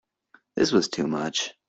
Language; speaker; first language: English; native; English